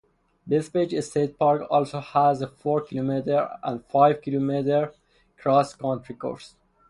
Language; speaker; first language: English; non-native, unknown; Persian